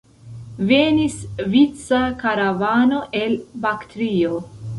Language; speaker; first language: Esperanto; non-native, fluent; Central Kurdish